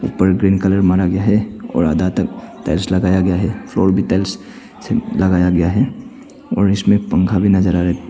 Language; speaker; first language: Hindi; non-native, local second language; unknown